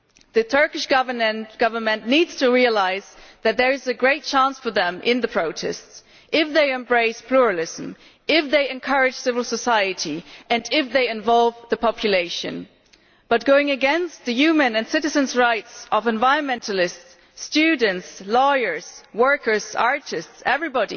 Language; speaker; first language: English; non-native, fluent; German